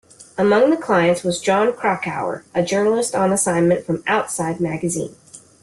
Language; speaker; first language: English; native; English